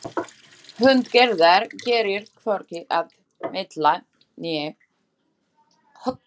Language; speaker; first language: Icelandic; non-native, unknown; Slovak